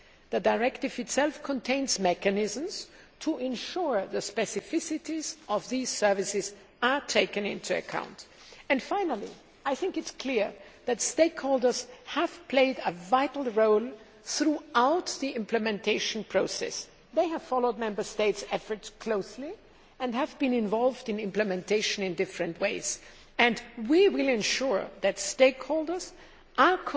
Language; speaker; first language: English; non-native, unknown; German